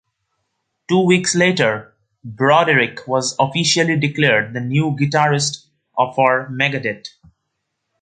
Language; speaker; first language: English; non-native, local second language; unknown